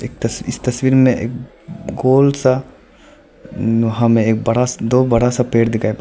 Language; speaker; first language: Hindi; non-native, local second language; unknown